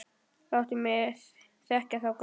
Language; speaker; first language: Icelandic; native; Icelandic